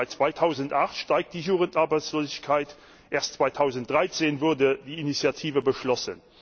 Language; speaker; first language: German; non-native, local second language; Luxembourgish